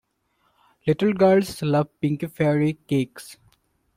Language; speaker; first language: English; non-native, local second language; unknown